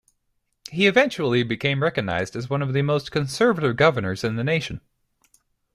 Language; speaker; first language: English; native; English